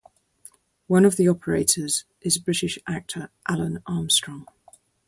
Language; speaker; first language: English; native; English